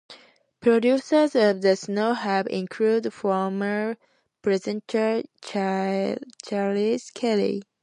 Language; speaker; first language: English; native; English